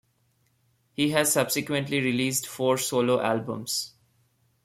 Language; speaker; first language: English; non-native, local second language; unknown